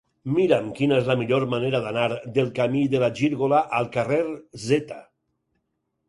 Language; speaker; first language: Catalan; native; Catalan